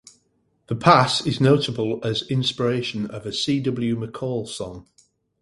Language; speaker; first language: English; native; English